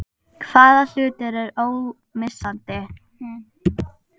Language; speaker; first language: Icelandic; native; Icelandic